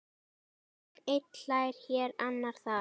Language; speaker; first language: Icelandic; native; Icelandic